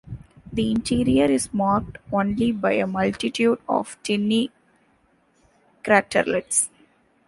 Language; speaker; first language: English; non-native, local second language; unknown